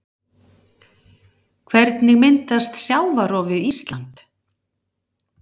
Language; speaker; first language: Icelandic; native; Icelandic